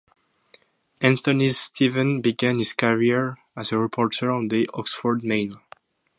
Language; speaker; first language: English; non-native, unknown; French